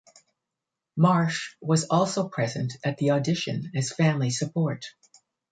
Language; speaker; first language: English; native; English